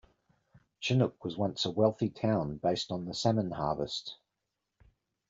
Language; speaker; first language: English; native; English